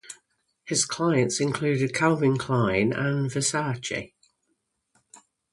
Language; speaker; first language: English; native; English